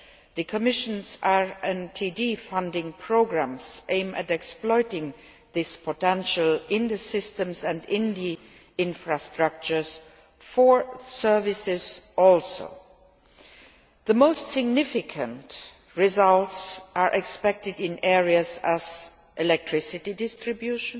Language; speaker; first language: English; non-native, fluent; Luxembourgish